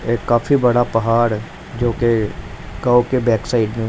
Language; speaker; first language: Hindi; non-native, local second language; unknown